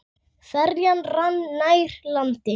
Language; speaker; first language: Icelandic; native; Icelandic